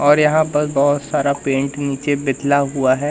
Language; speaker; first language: Hindi; native; Hindi